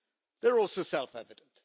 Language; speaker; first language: English; native; English